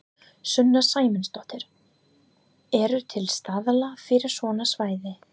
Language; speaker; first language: Icelandic; non-native, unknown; English